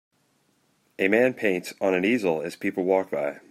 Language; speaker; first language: English; native; English